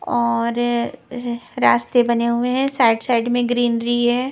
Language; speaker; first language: Hindi; non-native, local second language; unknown